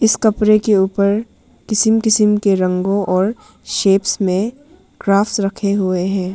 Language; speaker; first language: Hindi; non-native, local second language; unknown